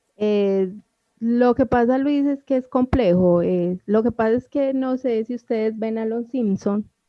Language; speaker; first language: Spanish; native; Spanish